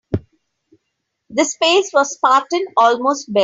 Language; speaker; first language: English; non-native, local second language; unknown